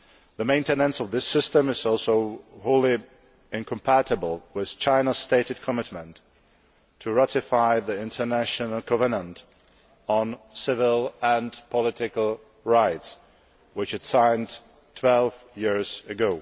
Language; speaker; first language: English; non-native, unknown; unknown